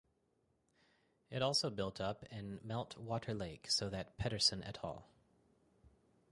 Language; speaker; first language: English; native; English